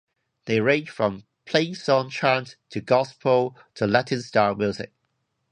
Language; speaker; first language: English; non-native, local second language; Cantonese